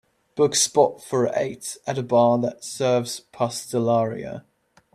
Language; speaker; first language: English; native; English